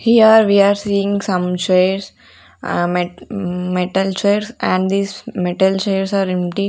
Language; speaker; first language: English; non-native, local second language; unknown